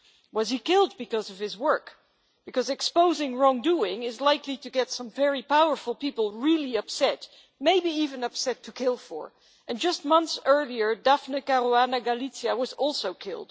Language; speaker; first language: English; non-native, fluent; Dutch